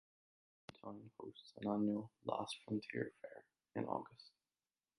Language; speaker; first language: English; native; English